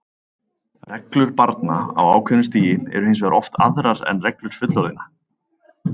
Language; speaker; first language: Icelandic; native; Icelandic